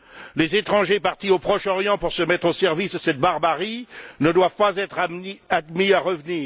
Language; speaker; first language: French; native; French